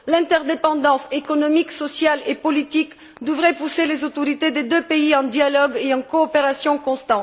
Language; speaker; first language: French; non-native, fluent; Bulgarian